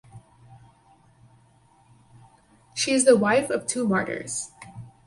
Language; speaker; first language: English; native; English